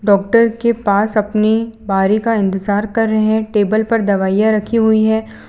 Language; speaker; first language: Hindi; non-native, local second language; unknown